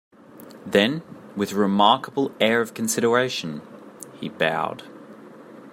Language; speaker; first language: English; native; English